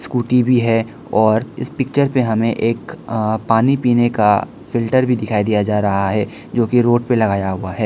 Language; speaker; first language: Hindi; non-native, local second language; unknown